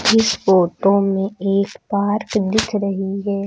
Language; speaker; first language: Hindi; native; Hindi